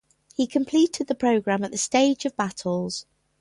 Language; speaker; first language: English; native; English